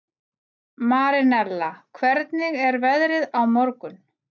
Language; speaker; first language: Icelandic; native; Icelandic